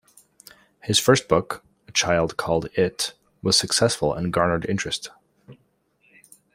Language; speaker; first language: English; native; English